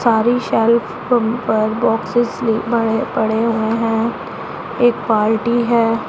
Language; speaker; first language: Hindi; non-native, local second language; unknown